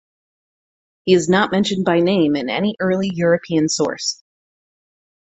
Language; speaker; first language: English; native; English